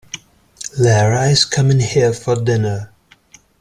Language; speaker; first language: English; non-native, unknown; Italian